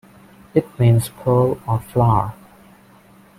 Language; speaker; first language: English; non-native, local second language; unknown